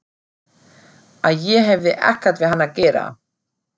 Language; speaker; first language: Icelandic; non-native, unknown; German